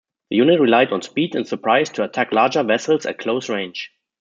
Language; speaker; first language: English; non-native, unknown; German